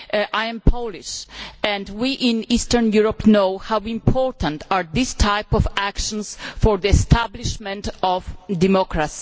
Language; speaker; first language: English; non-native, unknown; Polish